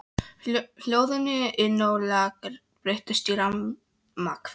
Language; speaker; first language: Icelandic; non-native, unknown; Polish